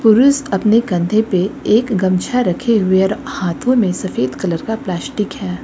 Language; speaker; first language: Hindi; native; Hindi